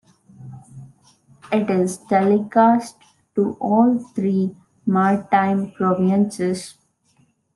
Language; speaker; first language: English; non-native, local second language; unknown